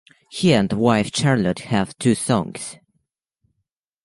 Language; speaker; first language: English; native; English